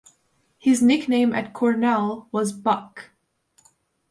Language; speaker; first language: English; non-native, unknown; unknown